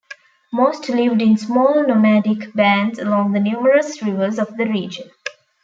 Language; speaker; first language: English; non-native, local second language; Tamil